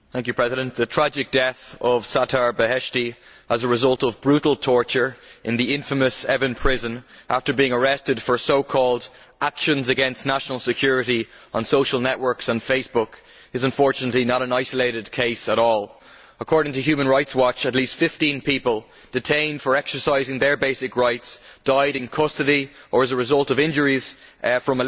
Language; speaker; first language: English; native; English